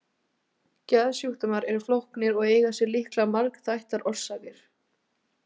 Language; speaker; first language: Icelandic; native; Icelandic